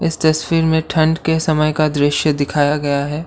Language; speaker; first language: Hindi; non-native, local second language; Assamese